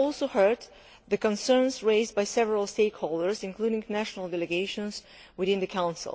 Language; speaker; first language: English; non-native, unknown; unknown